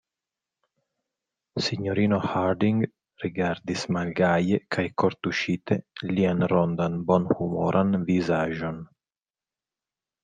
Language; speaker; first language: Esperanto; non-native, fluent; Italian